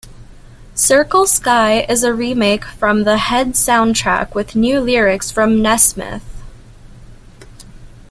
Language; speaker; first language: English; native; English